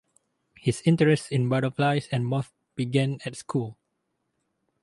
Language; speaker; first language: English; non-native, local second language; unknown